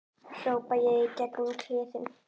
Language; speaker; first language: Icelandic; native; Icelandic